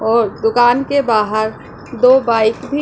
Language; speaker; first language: Hindi; non-native, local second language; Punjabi